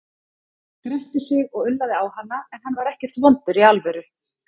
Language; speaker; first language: Icelandic; native; Icelandic